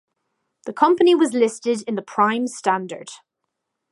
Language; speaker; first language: English; native; English